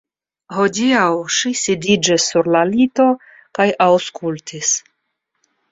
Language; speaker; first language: Esperanto; non-native, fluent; Russian